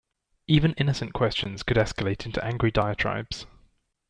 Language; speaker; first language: English; native; English